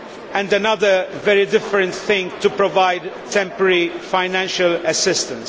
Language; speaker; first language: English; non-native, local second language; Maltese